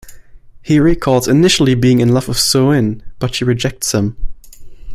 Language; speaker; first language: English; non-native, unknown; German